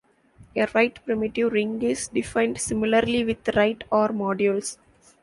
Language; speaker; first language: English; non-native, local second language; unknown